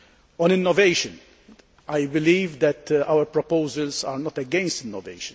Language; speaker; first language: English; non-native, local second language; Maltese